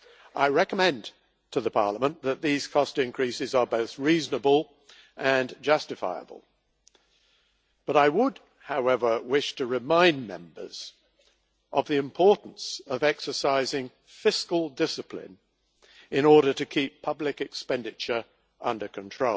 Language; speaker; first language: English; native; English